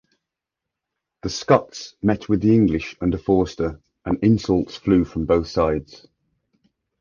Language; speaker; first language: English; native; English